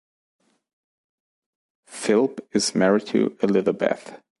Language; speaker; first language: English; non-native, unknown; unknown